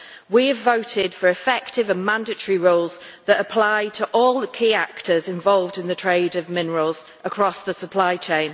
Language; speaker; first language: English; native; English